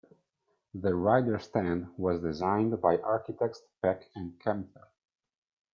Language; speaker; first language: English; non-native, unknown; Italian